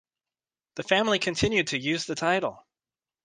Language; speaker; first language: English; native; English